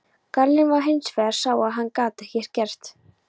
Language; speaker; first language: Icelandic; non-native, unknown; Polish